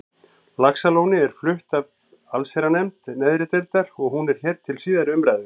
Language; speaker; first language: Icelandic; native; Icelandic